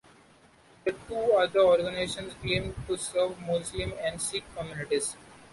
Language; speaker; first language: English; non-native, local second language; Marathi